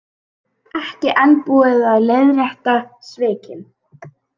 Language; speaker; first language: Icelandic; native; Icelandic